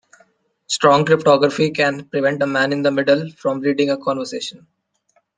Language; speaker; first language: English; non-native, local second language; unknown